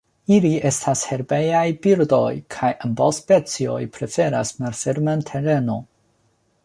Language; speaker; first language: Esperanto; non-native, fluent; Chinese